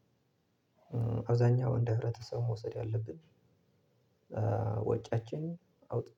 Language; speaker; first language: Amharic; non-native, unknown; Tigrinya